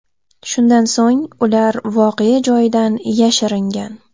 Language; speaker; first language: Uzbek; native; Uzbek